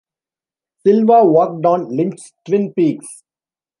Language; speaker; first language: English; non-native, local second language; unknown